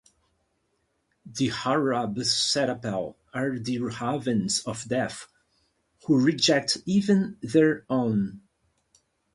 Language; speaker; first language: English; non-native, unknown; Portuguese